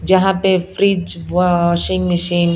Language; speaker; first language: Hindi; non-native, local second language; Punjabi